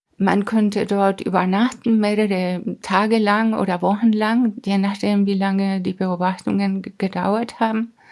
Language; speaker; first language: German; non-native, fluent; Spanish